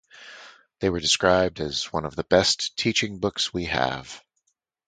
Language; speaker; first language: English; native; English